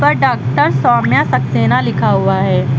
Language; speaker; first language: Hindi; native; Hindi